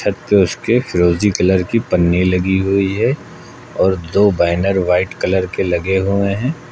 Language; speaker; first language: Hindi; native; Hindi